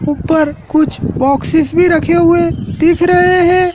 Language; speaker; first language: Hindi; native; Hindi